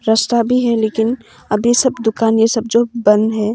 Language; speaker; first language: Hindi; early bilingual, other home language; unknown